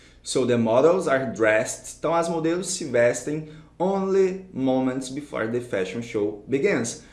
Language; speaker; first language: English; non-native, fluent; Portuguese